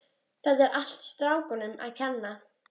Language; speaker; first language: Icelandic; native; Icelandic